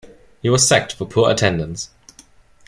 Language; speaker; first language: English; non-native, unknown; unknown